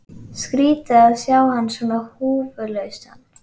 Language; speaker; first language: Icelandic; native; Icelandic